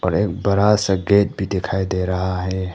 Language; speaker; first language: Hindi; non-native, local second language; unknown